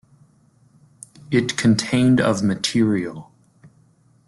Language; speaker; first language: English; native; English